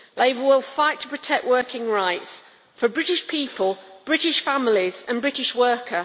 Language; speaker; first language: English; native; English